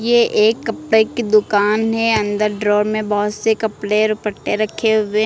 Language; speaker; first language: Hindi; native; Hindi